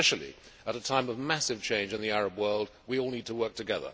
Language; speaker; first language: English; native; English